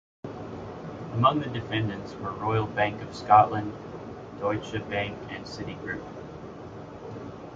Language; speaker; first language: English; native; English